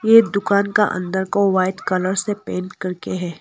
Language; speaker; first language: Hindi; non-native, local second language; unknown